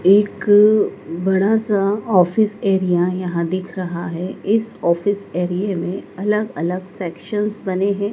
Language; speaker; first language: Hindi; native; Hindi